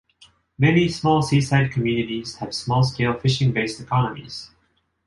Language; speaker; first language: English; non-native, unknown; Japanese